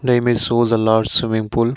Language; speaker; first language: English; non-native, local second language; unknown